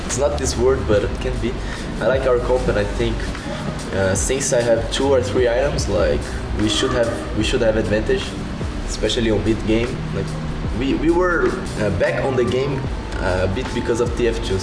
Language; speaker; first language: English; non-native, learner; Portuguese